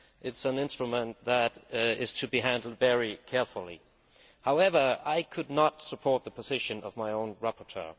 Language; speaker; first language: English; non-native, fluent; Danish